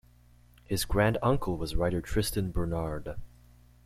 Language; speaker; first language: English; native; English